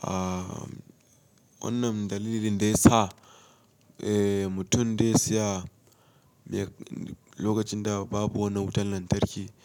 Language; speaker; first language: Hausa; native; Hausa